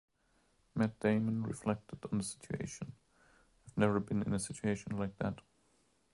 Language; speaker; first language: English; non-native, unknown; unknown